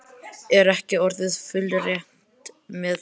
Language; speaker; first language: Icelandic; native; Icelandic